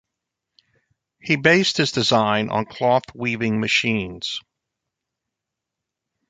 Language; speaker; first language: English; native; English